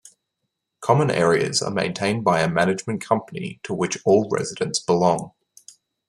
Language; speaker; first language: English; native; English